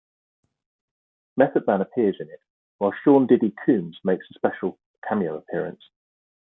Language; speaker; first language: English; native; English